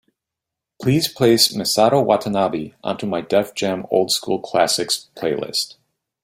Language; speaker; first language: English; native; English